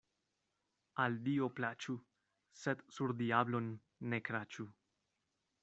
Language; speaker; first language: Esperanto; non-native, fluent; Spanish